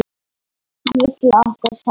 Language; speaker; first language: Icelandic; non-native, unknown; Lithuanian